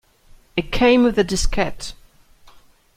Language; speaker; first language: English; native; English